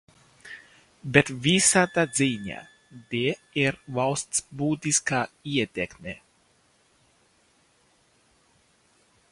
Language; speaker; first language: Latvian; non-native, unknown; Chinese